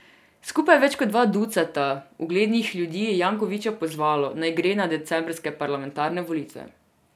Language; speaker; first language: Slovenian; non-native, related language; Serbian